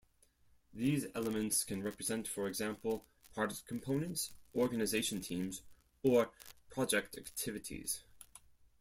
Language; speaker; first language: English; non-native, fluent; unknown